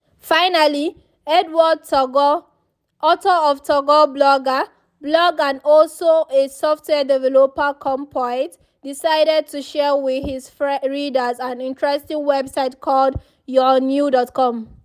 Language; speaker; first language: English; non-native, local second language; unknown